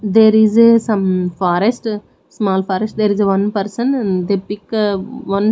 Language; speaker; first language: English; non-native, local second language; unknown